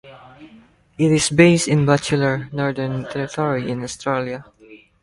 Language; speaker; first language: English; non-native, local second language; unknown